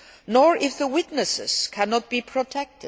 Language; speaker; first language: English; non-native, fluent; Luxembourgish